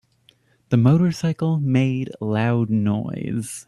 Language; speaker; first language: English; native; English